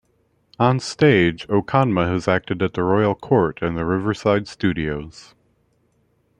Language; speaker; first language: English; native; English